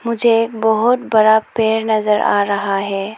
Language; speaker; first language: Hindi; non-native, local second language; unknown